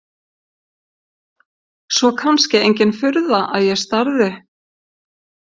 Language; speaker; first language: Icelandic; native; Icelandic